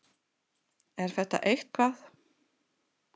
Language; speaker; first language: Icelandic; non-native, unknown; Russian